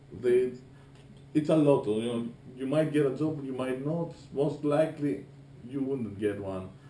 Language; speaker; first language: English; non-native, fluent; Greek